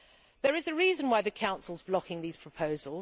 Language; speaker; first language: English; native; English